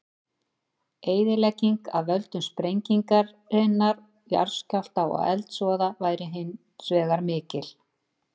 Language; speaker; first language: Icelandic; native; Icelandic